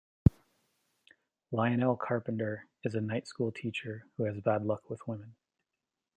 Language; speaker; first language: English; native; English